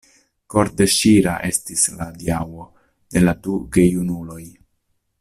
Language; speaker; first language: Esperanto; non-native, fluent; Italian